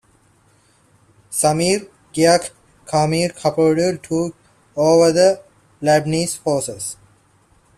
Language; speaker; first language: English; non-native, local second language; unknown